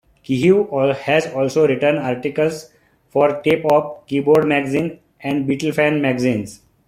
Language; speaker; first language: English; non-native, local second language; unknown